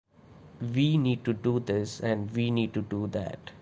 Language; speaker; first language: English; non-native, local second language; Malayalam